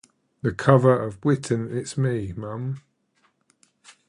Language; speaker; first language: English; native; English